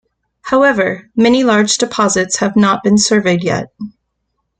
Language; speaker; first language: English; native; English